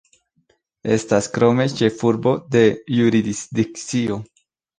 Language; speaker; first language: Esperanto; non-native, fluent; Spanish